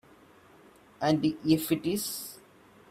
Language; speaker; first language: English; non-native, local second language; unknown